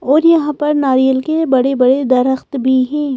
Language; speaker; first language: Hindi; native; Hindi